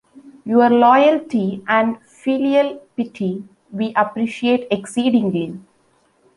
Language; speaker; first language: English; non-native, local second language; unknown